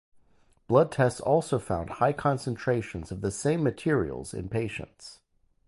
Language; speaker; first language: English; native; English